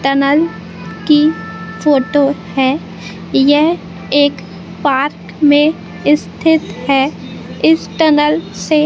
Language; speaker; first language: Hindi; native; Hindi